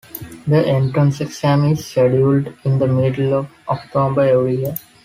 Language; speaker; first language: English; non-native, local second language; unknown